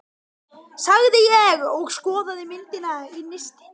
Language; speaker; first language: Icelandic; native; Icelandic